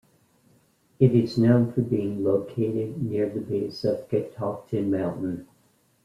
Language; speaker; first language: English; native; English